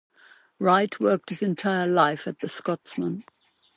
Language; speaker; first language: English; non-native, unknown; German